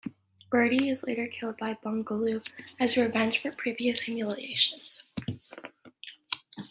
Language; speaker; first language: English; native; English